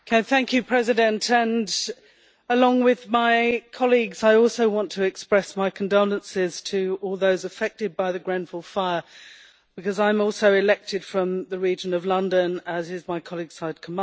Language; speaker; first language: English; native; English